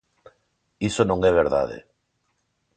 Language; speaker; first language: Galician; non-native, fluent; Spanish